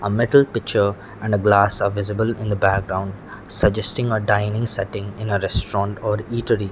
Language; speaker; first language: English; non-native, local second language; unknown